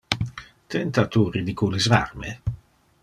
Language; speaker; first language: Interlingua; non-native, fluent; Dutch